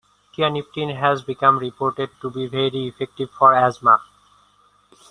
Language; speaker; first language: English; non-native, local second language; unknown